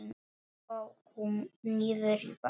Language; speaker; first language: Icelandic; non-native, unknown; Polish